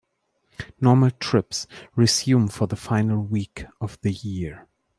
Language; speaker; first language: English; non-native, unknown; German